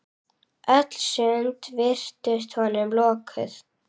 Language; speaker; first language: Icelandic; native; Icelandic